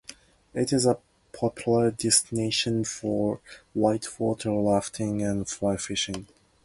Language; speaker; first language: English; non-native, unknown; Japanese